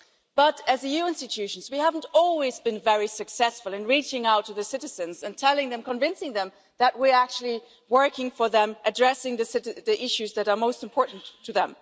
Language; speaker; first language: English; non-native, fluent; German